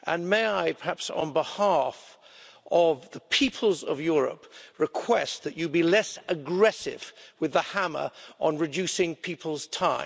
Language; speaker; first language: English; native; English